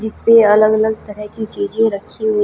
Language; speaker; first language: Hindi; native; Hindi